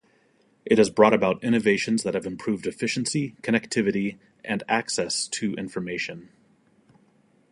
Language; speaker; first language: English; native; English